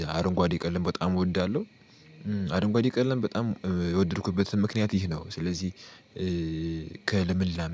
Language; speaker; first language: Amharic; native; Amharic